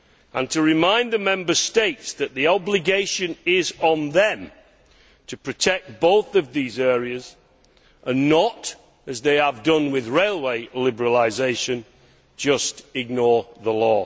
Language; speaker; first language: English; native; English